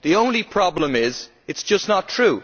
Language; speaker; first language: English; native; English